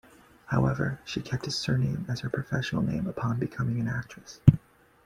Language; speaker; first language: English; native; English